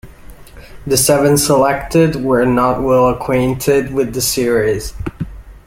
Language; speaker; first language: English; non-native, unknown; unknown